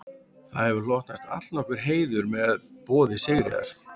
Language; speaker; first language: Icelandic; native; Icelandic